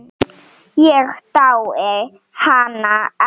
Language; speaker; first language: Icelandic; non-native, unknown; Slovenian